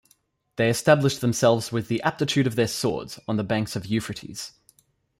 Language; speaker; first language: English; native; English